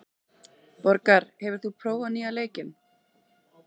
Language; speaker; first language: Icelandic; native; Icelandic